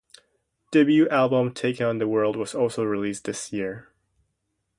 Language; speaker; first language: English; native; English